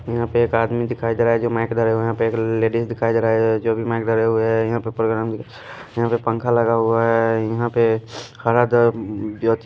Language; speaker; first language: Hindi; non-native, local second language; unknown